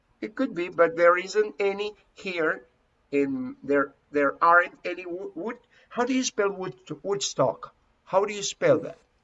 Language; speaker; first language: English; non-native, fluent; Spanish